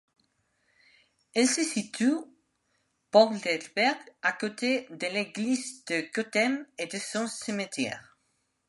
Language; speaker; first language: French; non-native, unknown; Spanish